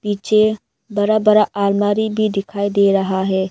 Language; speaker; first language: Hindi; non-native, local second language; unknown